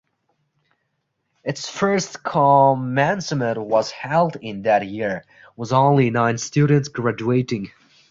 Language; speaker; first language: English; non-native, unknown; Uzbek